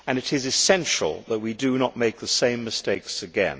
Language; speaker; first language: English; native; English